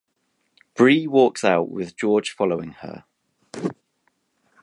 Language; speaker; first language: English; native; English